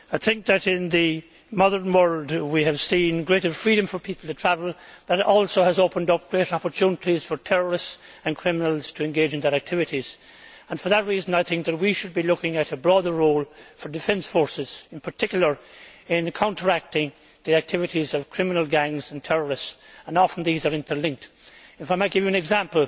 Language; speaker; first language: English; native; English